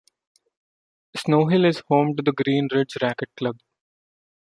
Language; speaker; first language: English; non-native, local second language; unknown